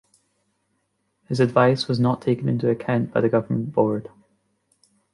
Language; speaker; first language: English; native; English